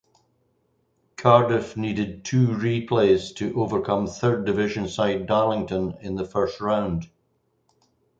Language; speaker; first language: English; native; English